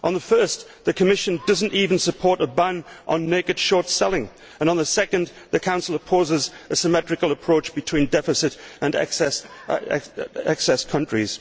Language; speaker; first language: English; native; English